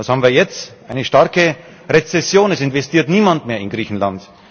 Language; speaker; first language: German; native; German